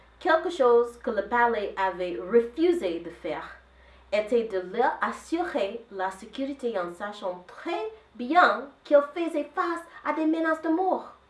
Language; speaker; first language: French; non-native, fluent; English